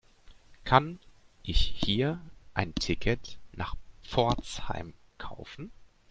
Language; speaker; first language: German; native; German